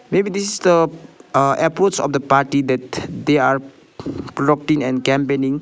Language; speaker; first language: English; non-native, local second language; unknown